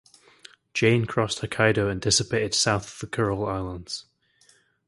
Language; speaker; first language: English; native; English